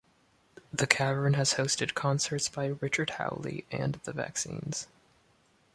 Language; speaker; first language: English; native; English